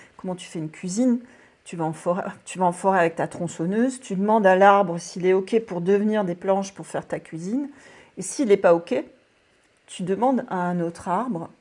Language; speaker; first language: French; native; French